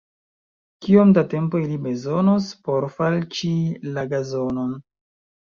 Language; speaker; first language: Esperanto; non-native, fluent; Chinese